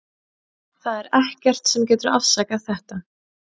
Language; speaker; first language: Icelandic; native; Icelandic